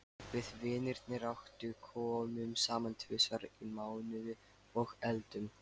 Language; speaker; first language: Icelandic; non-native, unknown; Lithuanian